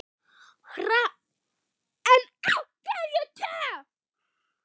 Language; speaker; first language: Icelandic; non-native, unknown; German